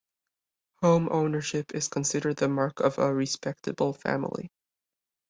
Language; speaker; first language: English; native; English